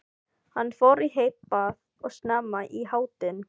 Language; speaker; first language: Icelandic; non-native, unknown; Filipino